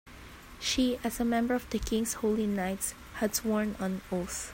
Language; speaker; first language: English; non-native, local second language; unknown